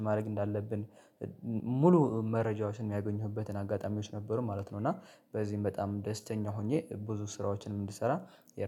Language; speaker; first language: Amharic; native; Amharic